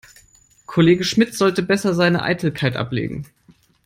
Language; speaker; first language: English; non-native, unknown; German